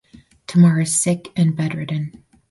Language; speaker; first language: English; native; English